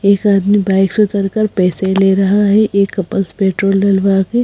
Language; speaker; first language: Hindi; native; Hindi